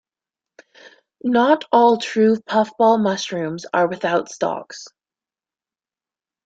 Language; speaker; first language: English; native; English